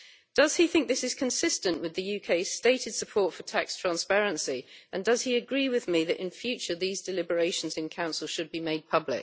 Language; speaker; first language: English; native; English